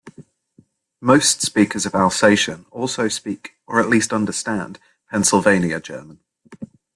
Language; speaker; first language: English; native; English